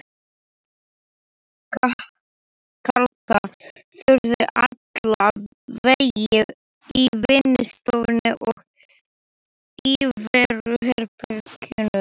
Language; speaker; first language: Icelandic; non-native, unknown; Slovak